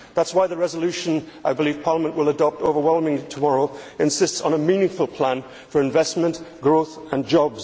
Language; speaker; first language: English; native; English